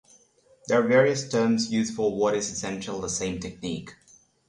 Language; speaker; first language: English; non-native, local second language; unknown